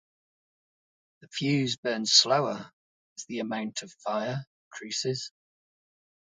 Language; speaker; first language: English; native; English